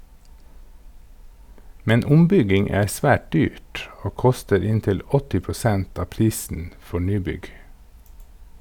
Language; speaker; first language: Norwegian; native; Norwegian